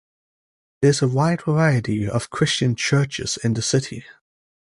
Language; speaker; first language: English; native; English